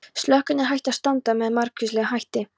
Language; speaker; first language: Icelandic; non-native, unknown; Polish